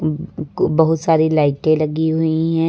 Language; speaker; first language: Hindi; native; Hindi